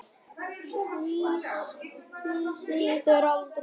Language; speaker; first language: Icelandic; non-native, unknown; Vietnamese